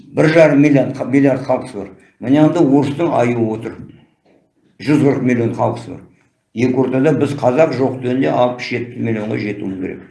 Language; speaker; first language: Kazakh; native; Kazakh